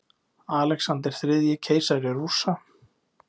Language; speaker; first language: Icelandic; native; Icelandic